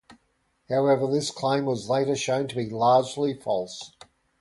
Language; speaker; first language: English; native; English